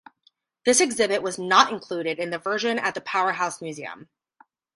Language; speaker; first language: English; native; English